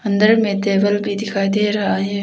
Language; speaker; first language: Hindi; non-native, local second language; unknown